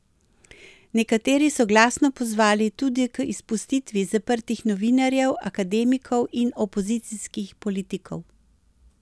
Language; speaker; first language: Slovenian; native; Slovenian